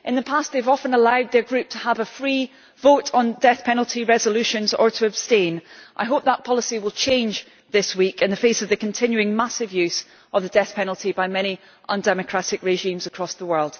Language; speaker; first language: English; native; English